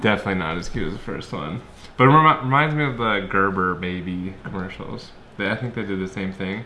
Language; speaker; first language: English; native; English